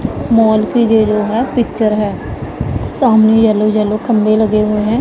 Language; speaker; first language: Hindi; non-native, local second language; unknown